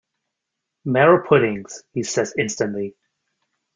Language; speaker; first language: English; native; English